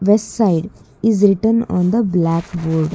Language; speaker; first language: English; non-native, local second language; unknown